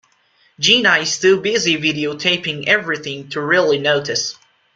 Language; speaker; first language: English; non-native, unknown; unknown